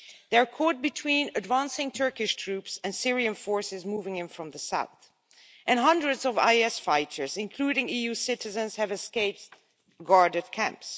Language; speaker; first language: English; non-native, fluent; Dutch